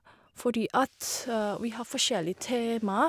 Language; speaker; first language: Norwegian; non-native, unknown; Chinese